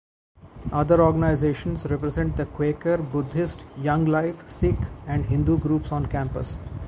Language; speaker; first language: English; non-native, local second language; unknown